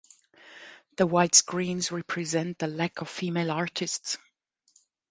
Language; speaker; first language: English; non-native, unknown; German